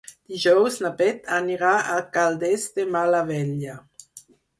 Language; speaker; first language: Catalan; non-native, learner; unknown